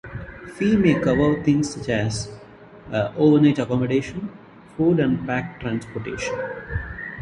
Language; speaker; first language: English; non-native, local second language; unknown